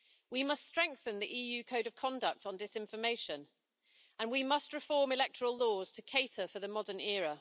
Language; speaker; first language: English; native; English